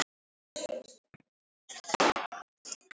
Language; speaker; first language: Icelandic; native; Icelandic